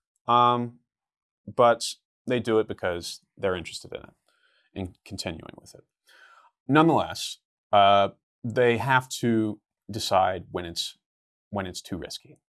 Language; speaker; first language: English; native; English